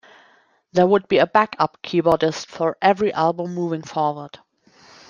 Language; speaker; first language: English; non-native, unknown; German